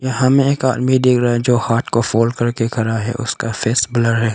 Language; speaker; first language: Hindi; non-native, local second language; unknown